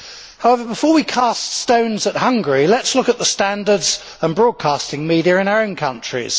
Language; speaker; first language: English; native; English